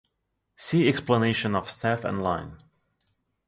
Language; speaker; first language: English; non-native, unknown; Russian